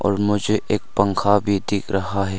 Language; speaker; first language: Hindi; non-native, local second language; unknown